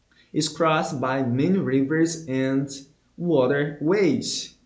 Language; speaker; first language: English; non-native, fluent; Portuguese